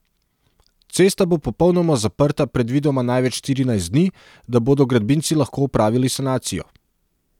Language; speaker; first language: Slovenian; non-native, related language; Serbian